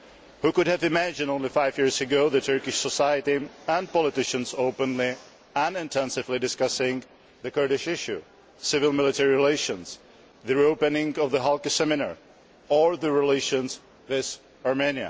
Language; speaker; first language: English; non-native, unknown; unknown